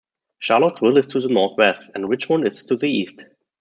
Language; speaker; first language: English; non-native, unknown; German